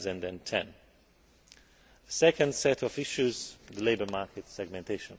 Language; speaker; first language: English; non-native, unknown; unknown